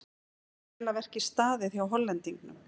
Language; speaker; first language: Icelandic; native; Icelandic